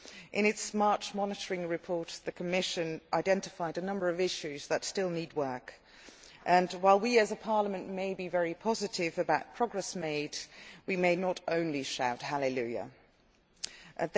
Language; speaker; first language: English; non-native, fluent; Dutch